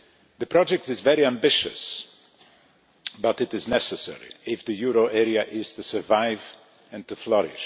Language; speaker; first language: English; non-native, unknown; Polish